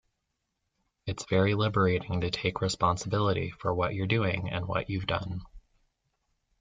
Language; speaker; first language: English; native; English